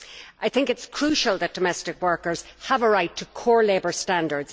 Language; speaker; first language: English; native; English